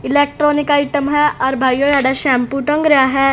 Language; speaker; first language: Hindi; native; Hindi